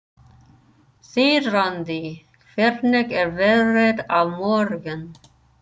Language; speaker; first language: Icelandic; non-native, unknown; English